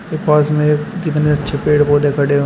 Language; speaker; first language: Hindi; native; Hindi